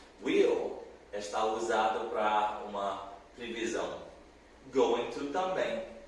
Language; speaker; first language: Portuguese; non-native, learner; English